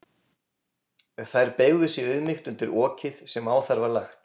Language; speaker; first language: Icelandic; native; Icelandic